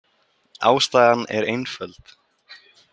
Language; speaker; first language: Icelandic; native; Icelandic